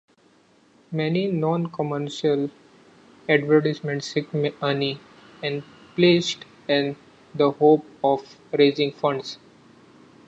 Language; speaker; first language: English; non-native, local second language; Marathi